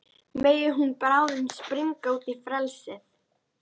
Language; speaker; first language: Icelandic; native; Icelandic